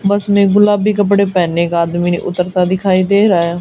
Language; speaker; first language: Hindi; native; Hindi